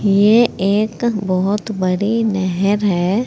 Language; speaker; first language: Hindi; native; Hindi